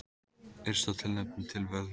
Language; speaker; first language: Icelandic; native; Icelandic